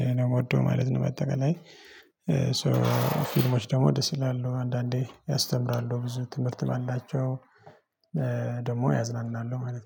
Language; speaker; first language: Amharic; non-native, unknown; Tigrinya